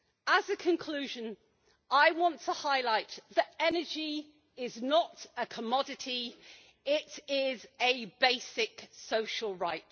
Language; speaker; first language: English; native; English